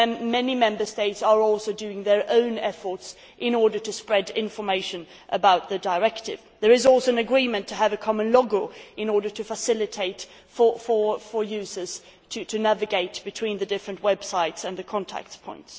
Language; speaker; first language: English; non-native, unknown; Swedish